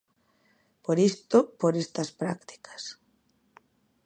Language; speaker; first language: Galician; native; Galician